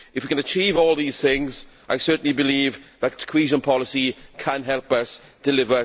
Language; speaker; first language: English; native; English